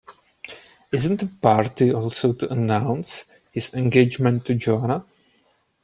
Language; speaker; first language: English; non-native, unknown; Czech